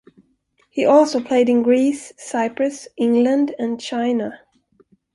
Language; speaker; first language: English; non-native, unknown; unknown